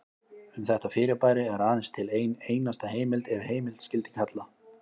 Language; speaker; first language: Icelandic; native; Icelandic